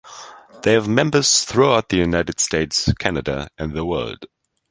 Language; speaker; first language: English; non-native, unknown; German